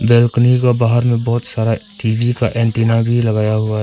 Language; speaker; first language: Hindi; non-native, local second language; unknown